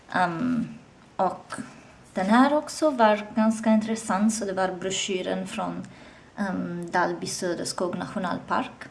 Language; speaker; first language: Swedish; non-native, learner; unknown